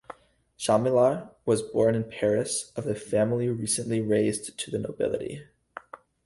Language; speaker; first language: English; native; English